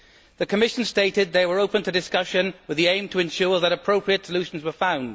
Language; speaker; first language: English; native; English